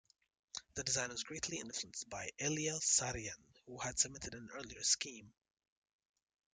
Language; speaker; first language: English; native; English